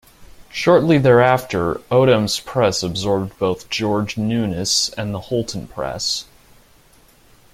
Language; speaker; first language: English; native; English